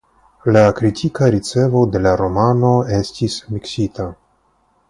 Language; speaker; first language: Esperanto; non-native, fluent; Russian